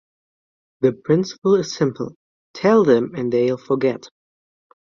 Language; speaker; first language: English; non-native, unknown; German